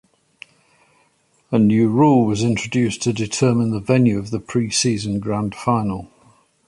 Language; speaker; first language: English; native; English